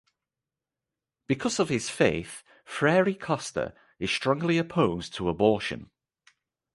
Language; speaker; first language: English; native; English